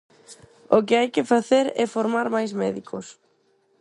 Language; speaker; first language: Galician; non-native, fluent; Spanish